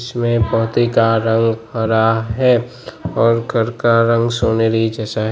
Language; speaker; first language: Hindi; non-native, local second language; Gujarati